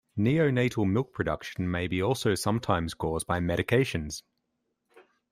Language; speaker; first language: English; native; English